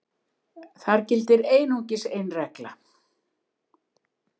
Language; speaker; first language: Icelandic; native; Icelandic